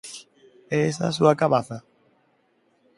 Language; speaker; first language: Galician; non-native, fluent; Spanish